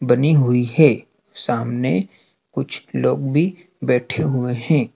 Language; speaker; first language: Hindi; native; Hindi